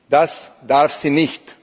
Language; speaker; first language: German; non-native, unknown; Slovak